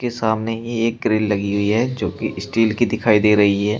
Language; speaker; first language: Hindi; native; Hindi